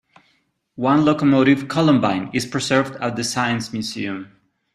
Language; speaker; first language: English; non-native, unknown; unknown